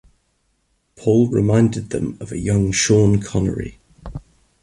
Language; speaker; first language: English; native; English